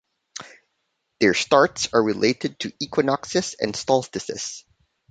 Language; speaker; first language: English; non-native, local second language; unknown